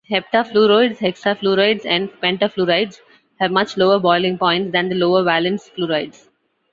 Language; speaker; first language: English; non-native, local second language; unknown